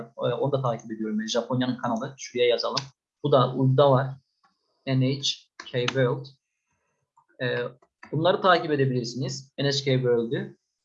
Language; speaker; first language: Turkish; native; Turkish